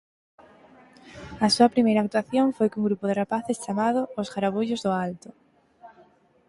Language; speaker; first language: Galician; native; Galician